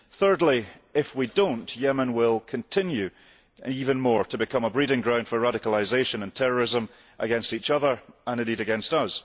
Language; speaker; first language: English; early bilingual, heritage; English